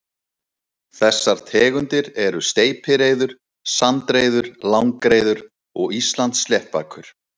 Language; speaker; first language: Icelandic; native; Icelandic